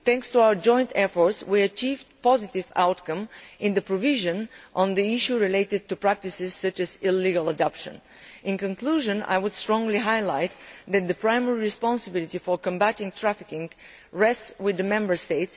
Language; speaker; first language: English; non-native, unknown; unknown